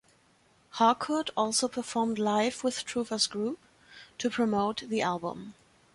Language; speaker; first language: English; non-native, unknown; German